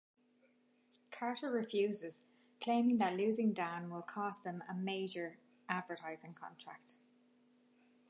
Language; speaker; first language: English; native; English